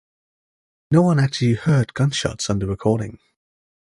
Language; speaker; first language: English; native; English